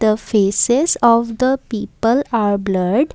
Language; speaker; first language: English; non-native, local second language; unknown